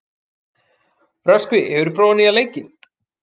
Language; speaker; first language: Icelandic; native; Icelandic